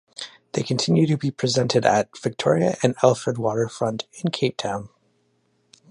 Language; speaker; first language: English; native; English